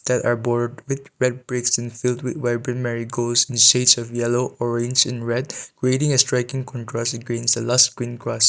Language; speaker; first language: English; non-native, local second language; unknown